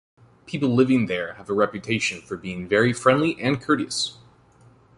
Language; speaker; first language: English; native; English